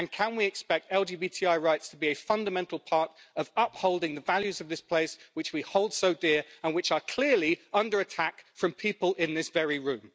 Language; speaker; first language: English; native; English